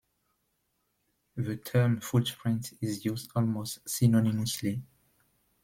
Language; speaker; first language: English; non-native, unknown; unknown